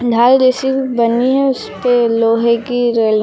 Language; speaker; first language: Hindi; native; Hindi